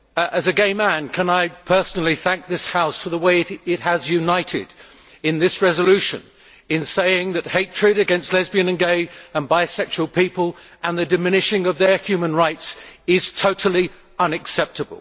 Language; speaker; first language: English; native; English